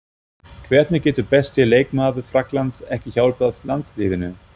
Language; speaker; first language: Icelandic; non-native, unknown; German